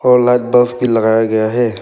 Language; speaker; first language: Hindi; non-native, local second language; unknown